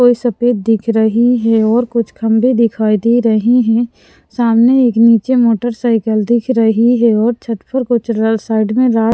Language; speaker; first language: Hindi; non-native, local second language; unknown